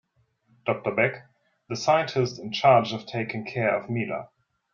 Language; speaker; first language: English; non-native, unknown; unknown